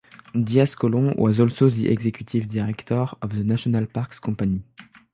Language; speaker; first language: English; non-native, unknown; French